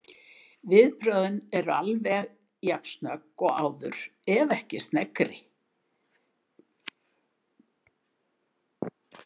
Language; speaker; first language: Icelandic; native; Icelandic